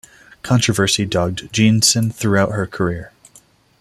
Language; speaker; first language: English; non-native, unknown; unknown